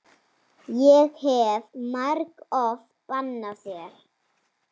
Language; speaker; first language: Icelandic; native; Icelandic